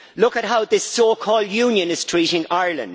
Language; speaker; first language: English; native; English